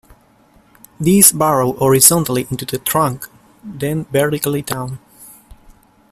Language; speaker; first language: English; native; English